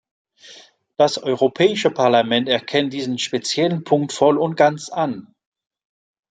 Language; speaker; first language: German; non-native, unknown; French